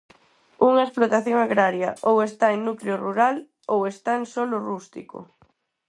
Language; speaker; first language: Galician; non-native, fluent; Spanish